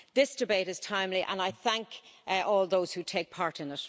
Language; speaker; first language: English; native; English